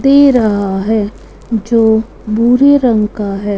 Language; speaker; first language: Hindi; non-native, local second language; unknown